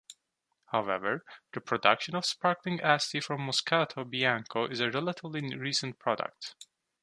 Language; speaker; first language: English; non-native, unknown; Turkish